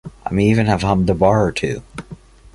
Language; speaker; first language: English; native; English